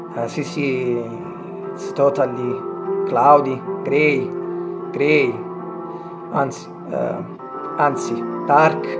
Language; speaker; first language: English; non-native, learner; Italian